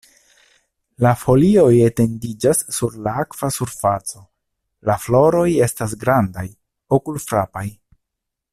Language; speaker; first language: Esperanto; non-native, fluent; Italian